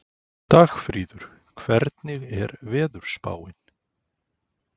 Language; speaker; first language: Icelandic; native; Icelandic